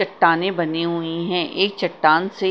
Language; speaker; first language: Hindi; non-native, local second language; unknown